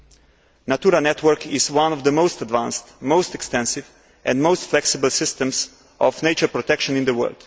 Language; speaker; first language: English; non-native, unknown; Slovenian